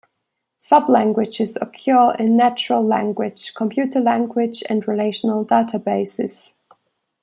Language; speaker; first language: English; non-native, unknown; German